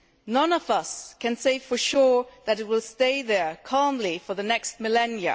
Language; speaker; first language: English; non-native, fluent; German